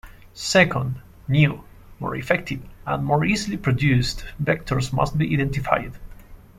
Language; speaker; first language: English; non-native, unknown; Spanish